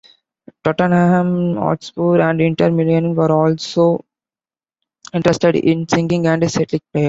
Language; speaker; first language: English; non-native, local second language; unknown